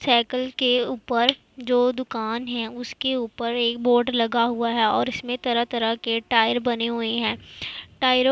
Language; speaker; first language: Hindi; non-native, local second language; Punjabi